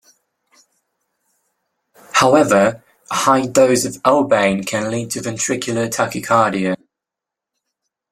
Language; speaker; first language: English; non-native, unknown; Spanish